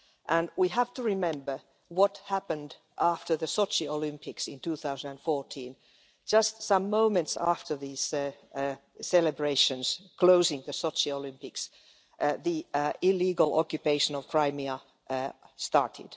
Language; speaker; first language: English; non-native, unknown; Finnish